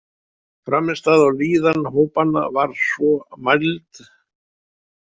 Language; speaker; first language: Icelandic; native; Icelandic